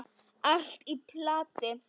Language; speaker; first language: Icelandic; non-native, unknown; Polish